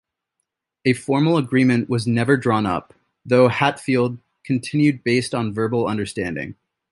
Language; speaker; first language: English; native; English